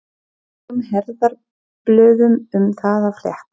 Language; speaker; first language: Icelandic; non-native, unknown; Polish